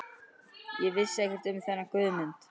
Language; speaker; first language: Icelandic; native; Icelandic